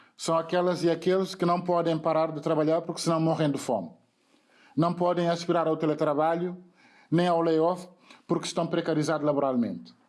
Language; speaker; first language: Portuguese; non-native, fluent; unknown